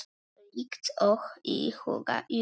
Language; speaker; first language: Icelandic; non-native, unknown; Polish